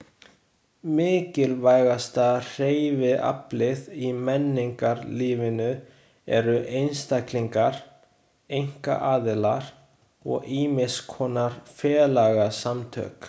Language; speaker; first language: Icelandic; non-native, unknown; Chinese